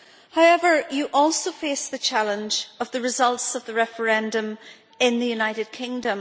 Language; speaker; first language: English; native; English